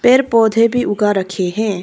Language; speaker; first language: Hindi; non-native, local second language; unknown